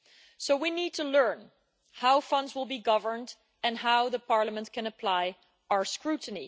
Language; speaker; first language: English; non-native, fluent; Dutch